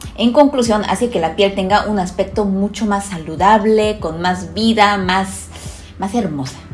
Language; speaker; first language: Spanish; non-native, fluent; Korean